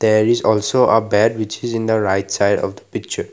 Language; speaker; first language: English; non-native, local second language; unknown